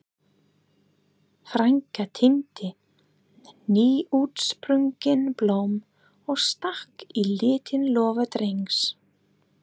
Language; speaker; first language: Icelandic; non-native, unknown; English